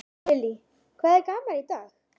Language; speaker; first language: Icelandic; native; Icelandic